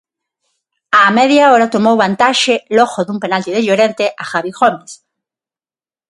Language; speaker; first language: Galician; non-native, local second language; Spanish